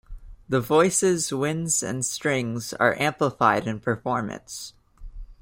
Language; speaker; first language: English; native; English